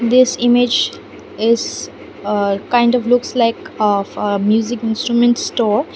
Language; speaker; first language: English; non-native, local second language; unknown